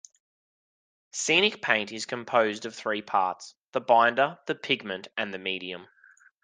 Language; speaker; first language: English; native; English